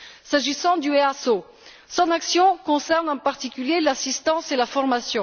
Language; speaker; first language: French; non-native, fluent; Bulgarian